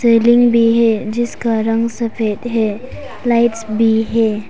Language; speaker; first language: Hindi; non-native, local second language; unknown